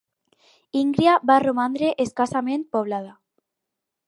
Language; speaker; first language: Catalan; non-native, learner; Spanish